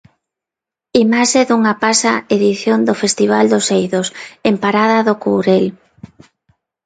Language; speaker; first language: Galician; non-native, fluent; Spanish